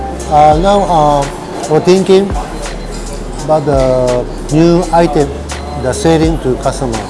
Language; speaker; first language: English; non-native, fluent; Japanese